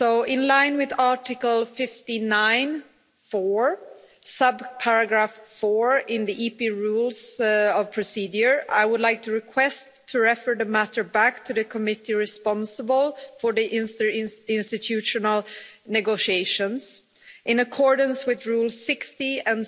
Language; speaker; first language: English; non-native, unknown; Swedish